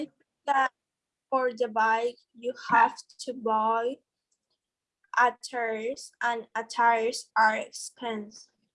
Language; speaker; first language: English; non-native, learner; Spanish